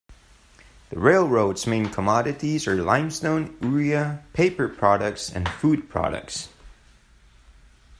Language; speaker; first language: English; non-native, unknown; Spanish